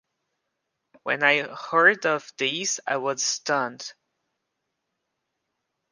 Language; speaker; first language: English; non-native, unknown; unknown